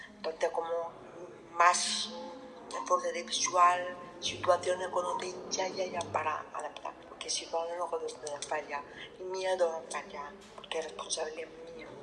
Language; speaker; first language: Spanish; non-native, learner; Lithuanian